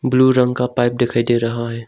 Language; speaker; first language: Hindi; non-native, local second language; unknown